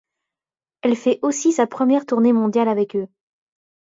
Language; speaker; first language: French; native; French